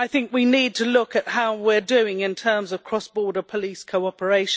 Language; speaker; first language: English; native; English